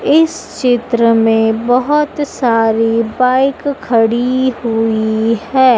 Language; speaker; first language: Hindi; native; Hindi